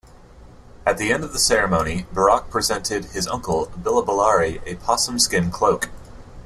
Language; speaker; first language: English; native; English